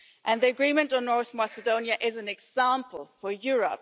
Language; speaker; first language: English; non-native, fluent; German